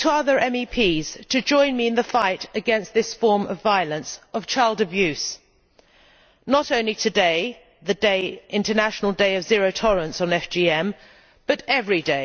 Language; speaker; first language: English; native; English